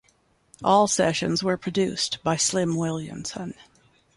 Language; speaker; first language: English; native; English